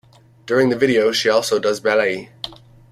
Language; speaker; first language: English; native; English